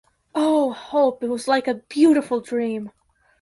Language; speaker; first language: English; native; English